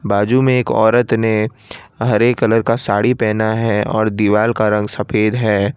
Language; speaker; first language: Hindi; non-native, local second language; Gujarati